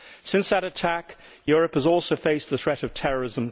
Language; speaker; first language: English; native; English